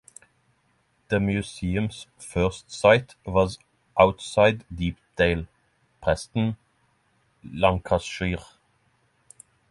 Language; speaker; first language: English; non-native, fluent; Norwegian